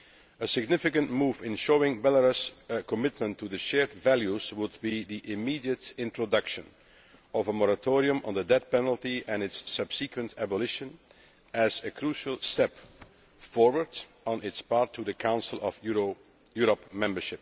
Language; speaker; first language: English; non-native, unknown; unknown